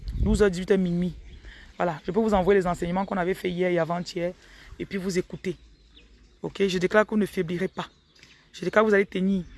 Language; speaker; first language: French; non-native, local second language; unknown